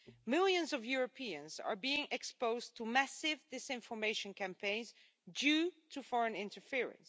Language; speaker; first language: English; non-native, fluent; Dutch